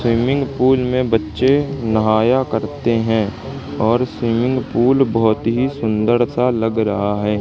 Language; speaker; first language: Hindi; native; Hindi